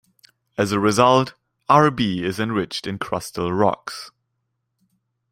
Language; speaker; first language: English; non-native, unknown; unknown